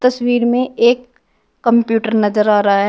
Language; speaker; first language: Hindi; native; Hindi